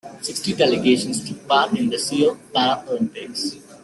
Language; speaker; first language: English; native; English